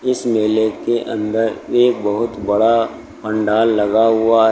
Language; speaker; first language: Hindi; native; Hindi